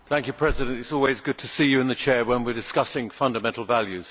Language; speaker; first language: English; native; English